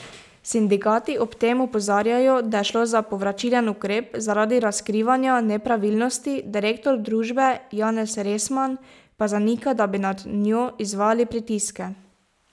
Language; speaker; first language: Slovenian; native; Slovenian